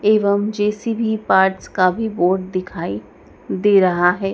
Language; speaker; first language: Hindi; native; Hindi